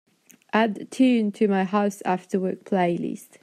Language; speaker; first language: English; native; English